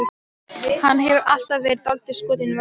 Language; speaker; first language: Icelandic; non-native, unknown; Polish